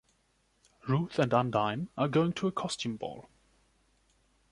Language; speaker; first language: English; non-native, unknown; German